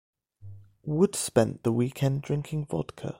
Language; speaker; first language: English; native; English